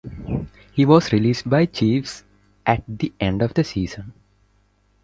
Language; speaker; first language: English; non-native, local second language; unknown